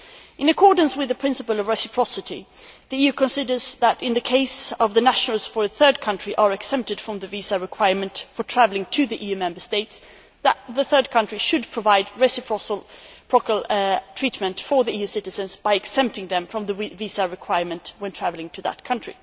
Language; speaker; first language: English; non-native, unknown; Swedish